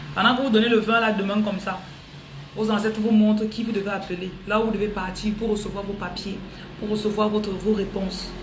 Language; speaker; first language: French; non-native, local second language; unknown